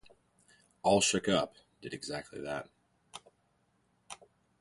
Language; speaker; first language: English; native; English